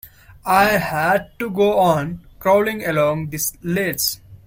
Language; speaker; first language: English; non-native, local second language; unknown